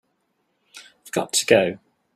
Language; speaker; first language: English; native; English